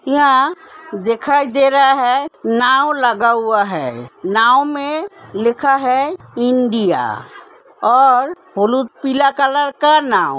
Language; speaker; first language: Hindi; native; Hindi